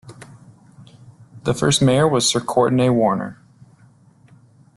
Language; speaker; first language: English; native; English